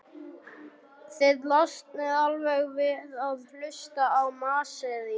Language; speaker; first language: Icelandic; non-native, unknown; German